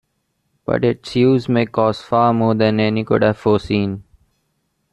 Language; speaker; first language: English; non-native, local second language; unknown